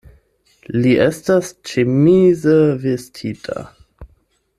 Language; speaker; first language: Esperanto; non-native, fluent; German